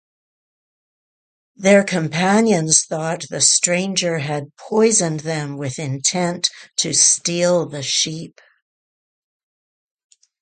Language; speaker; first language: English; native; English